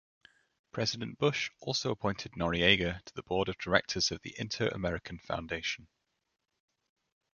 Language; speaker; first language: English; native; English